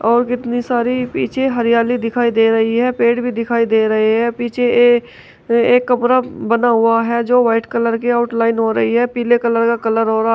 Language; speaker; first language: Hindi; native; Hindi